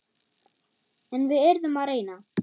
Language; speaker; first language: Icelandic; non-native, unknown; German